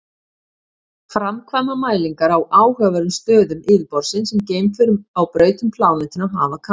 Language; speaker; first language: Icelandic; native; Icelandic